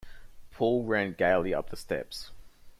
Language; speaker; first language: English; native; English